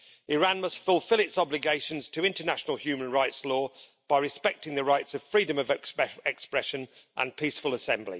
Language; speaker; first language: English; native; English